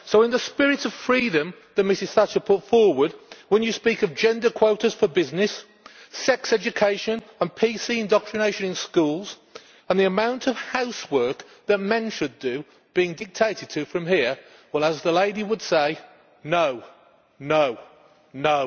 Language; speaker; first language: English; native; English